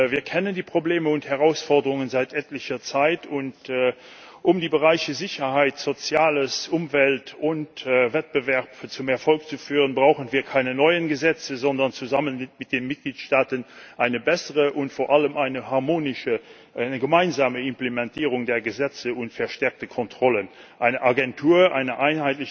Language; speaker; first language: German; non-native, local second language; Luxembourgish